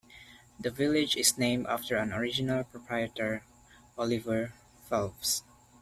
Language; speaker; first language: English; non-native, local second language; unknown